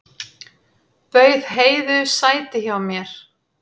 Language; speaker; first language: Icelandic; native; Icelandic